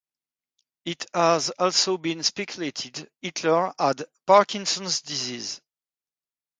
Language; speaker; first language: English; non-native, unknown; French